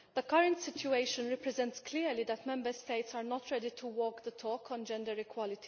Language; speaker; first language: English; non-native, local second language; Maltese